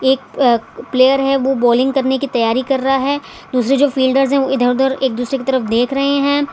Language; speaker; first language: Hindi; non-native, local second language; Gujarati